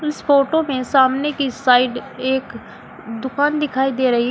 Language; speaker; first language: Hindi; native; Hindi